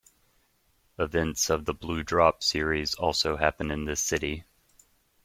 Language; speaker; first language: English; native; English